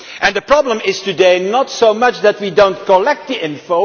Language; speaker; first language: English; non-native, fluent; Dutch